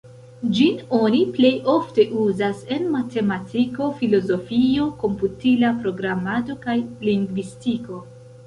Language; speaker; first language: Esperanto; non-native, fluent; Central Kurdish